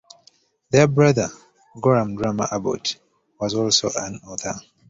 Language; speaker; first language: English; native; English